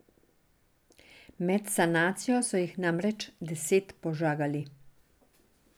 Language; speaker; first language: Slovenian; non-native, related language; Serbian